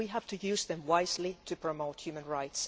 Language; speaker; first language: English; non-native, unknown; Finnish